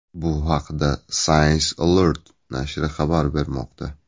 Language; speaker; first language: Uzbek; native; Uzbek